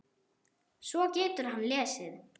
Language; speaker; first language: Icelandic; non-native, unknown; German